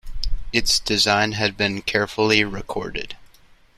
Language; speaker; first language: English; native; English